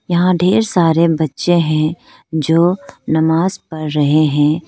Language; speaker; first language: Hindi; non-native, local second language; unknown